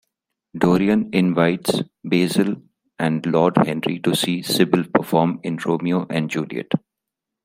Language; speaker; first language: English; non-native, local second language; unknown